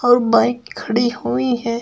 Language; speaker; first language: Hindi; native; Hindi